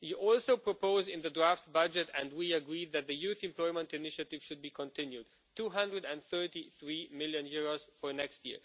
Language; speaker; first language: English; non-native, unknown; Romanian